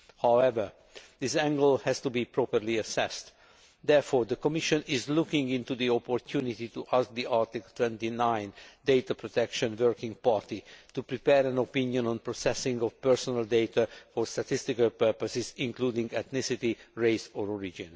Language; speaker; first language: English; non-native, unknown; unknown